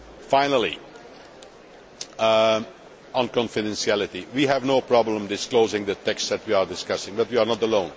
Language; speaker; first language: English; non-native, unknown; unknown